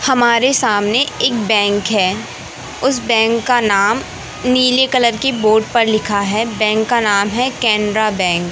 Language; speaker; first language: Hindi; native; Hindi